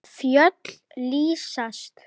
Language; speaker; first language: Icelandic; native; Icelandic